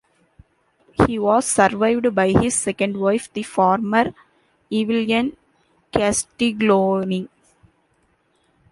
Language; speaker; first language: English; non-native, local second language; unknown